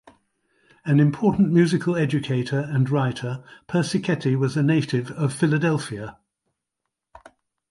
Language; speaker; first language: English; native; English